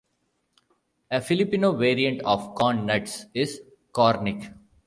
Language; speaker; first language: English; non-native, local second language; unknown